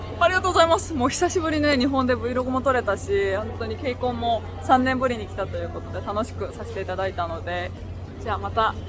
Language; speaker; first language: Japanese; non-native, fluent; Korean